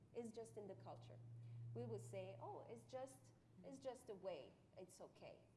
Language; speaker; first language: English; non-native, fluent; French